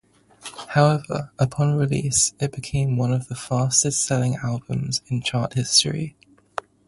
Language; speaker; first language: English; native; English